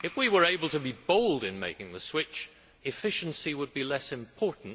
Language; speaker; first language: English; native; English